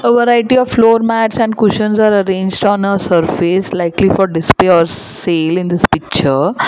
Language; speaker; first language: English; non-native, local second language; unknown